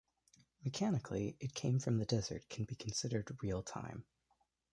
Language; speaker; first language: English; native; English